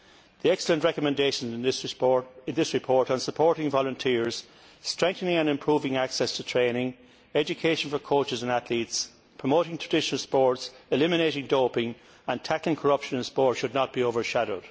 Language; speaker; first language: English; native; English